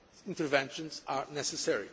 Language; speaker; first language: English; non-native, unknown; Portuguese